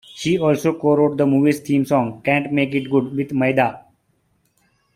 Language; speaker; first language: English; non-native, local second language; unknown